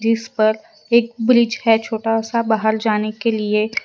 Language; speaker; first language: Hindi; non-native, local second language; Gujarati